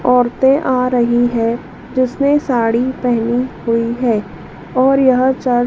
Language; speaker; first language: Hindi; native; Hindi